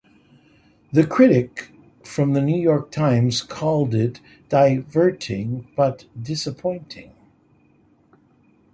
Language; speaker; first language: English; native; English